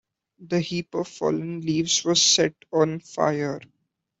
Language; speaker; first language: English; non-native, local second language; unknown